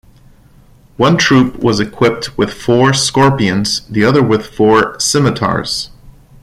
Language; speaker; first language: English; non-native, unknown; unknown